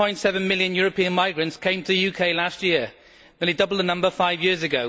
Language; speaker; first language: English; native; English